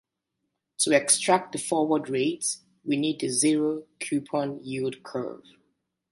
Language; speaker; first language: English; native; English